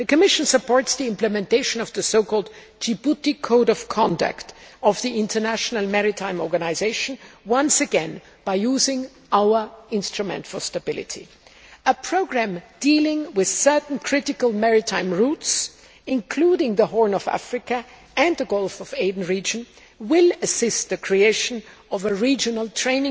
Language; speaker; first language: English; non-native, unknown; German